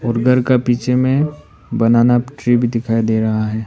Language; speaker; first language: Hindi; non-native, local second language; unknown